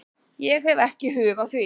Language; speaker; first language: Icelandic; native; Icelandic